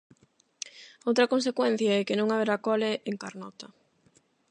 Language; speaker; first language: Galician; non-native, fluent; Spanish